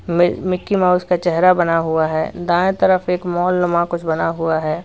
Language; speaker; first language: Hindi; native; Hindi